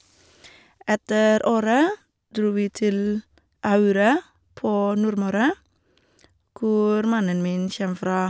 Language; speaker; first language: Norwegian; non-native, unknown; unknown